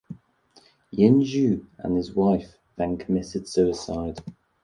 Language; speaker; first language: English; native; English